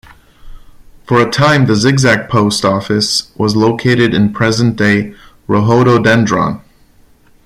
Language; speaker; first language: English; non-native, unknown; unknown